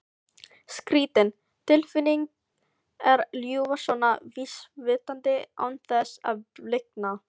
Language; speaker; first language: Icelandic; non-native, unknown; Filipino